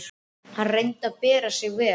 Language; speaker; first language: Icelandic; native; Icelandic